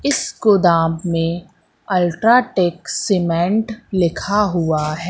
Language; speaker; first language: Hindi; native; Hindi